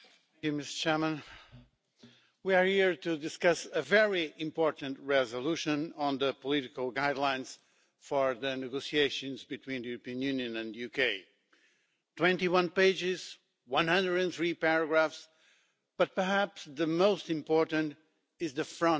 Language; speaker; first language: English; non-native, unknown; Portuguese